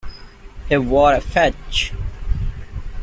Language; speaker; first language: English; non-native, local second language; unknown